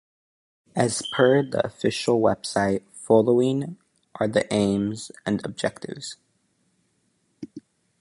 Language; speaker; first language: English; native; English